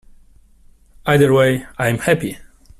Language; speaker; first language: English; non-native, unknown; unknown